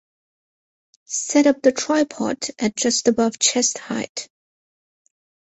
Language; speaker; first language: English; non-native, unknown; Chinese